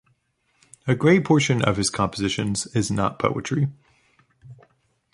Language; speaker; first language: English; native; English